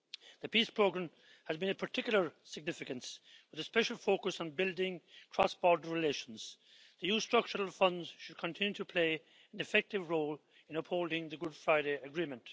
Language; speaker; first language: English; native; English